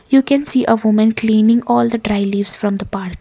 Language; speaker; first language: English; non-native, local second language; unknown